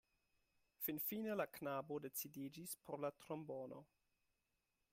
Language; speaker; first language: Esperanto; non-native, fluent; German